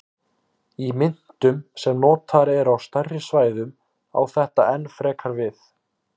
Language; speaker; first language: Icelandic; native; Icelandic